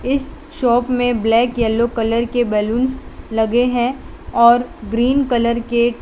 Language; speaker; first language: Hindi; non-native, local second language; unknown